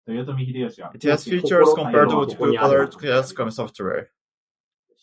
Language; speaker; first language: English; native; English